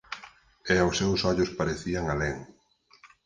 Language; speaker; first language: Galician; native; Galician